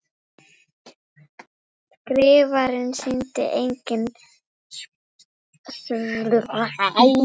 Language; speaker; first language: Icelandic; native; Icelandic